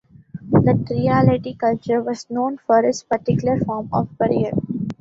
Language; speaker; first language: English; non-native, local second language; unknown